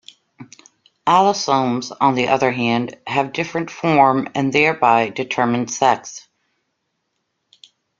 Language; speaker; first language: English; native; English